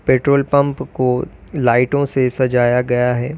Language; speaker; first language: Hindi; native; Hindi